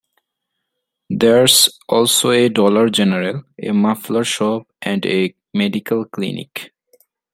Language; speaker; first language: English; non-native, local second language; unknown